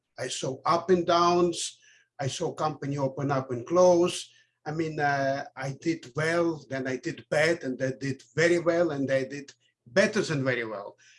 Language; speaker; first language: English; non-native, fluent; Russian